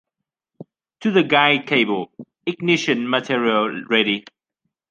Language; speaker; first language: English; native; English